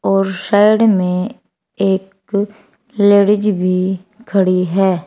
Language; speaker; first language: Hindi; native; Hindi